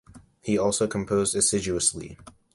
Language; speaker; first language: English; native; English